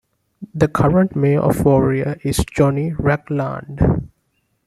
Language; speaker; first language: English; non-native, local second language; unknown